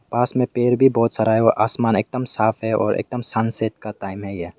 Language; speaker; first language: Hindi; non-native, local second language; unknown